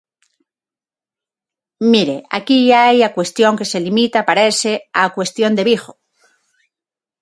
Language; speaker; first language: Galician; non-native, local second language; Spanish